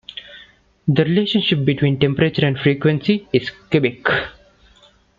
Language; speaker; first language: English; non-native, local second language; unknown